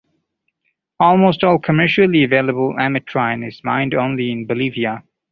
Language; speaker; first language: English; non-native, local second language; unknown